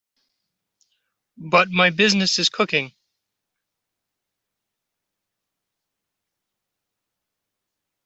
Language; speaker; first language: English; native; English